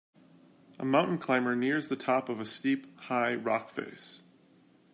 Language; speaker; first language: English; native; English